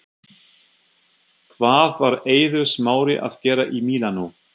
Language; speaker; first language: Icelandic; non-native, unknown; German